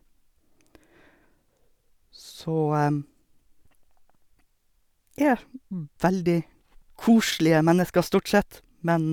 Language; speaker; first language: Norwegian; native; Norwegian